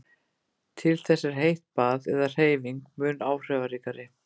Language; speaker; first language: Icelandic; native; Icelandic